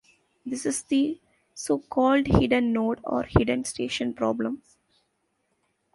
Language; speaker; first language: English; non-native, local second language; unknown